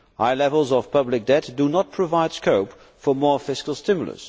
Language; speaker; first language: English; non-native, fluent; Dutch